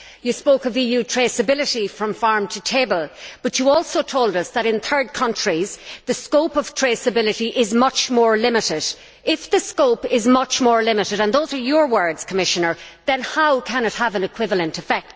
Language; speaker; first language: English; native; English